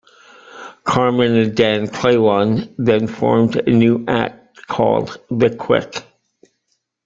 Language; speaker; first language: English; native; English